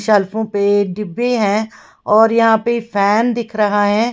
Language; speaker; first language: Hindi; native; Hindi